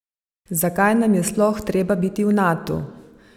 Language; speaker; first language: Slovenian; native; Slovenian